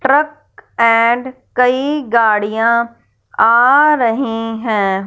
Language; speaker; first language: Hindi; non-native, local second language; Punjabi